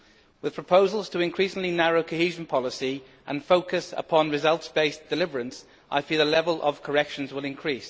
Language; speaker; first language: English; native; English